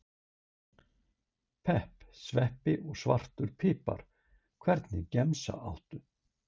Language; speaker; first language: Icelandic; native; Icelandic